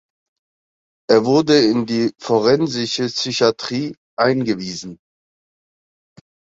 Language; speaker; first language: German; early bilingual, other home language; Turkish